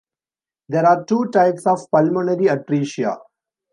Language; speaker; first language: English; non-native, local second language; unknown